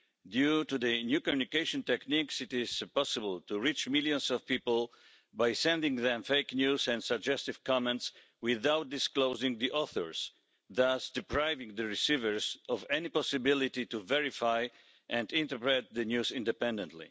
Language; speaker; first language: English; non-native, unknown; Polish